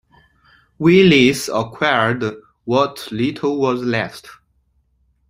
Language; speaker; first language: English; non-native, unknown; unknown